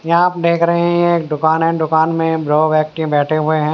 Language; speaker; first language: Hindi; native; Hindi